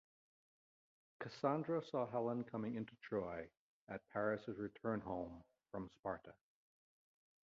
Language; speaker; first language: English; native; English